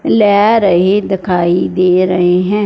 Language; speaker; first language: Hindi; non-native, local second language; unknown